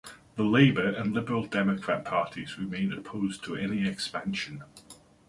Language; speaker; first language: English; native; English